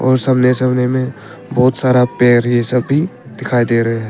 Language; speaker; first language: Hindi; early bilingual, other home language; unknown